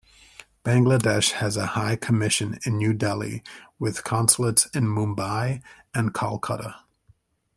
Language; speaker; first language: English; native; English